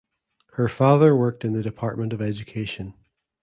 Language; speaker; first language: English; native; English